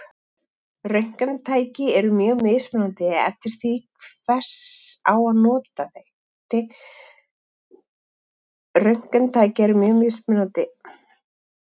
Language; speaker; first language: Icelandic; native; Icelandic